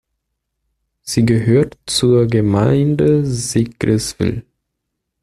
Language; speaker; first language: German; non-native, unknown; Portuguese